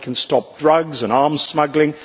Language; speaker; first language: English; native; English